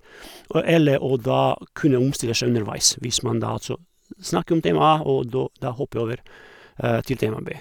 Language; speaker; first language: Norwegian; non-native, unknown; Croatian